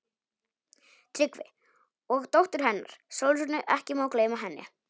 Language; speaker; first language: Icelandic; non-native, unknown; Polish